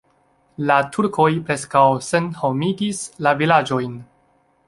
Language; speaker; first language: Esperanto; non-native, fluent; Chinese